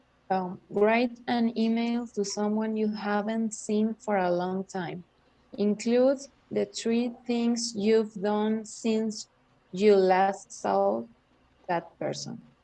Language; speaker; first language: English; non-native, learner; Spanish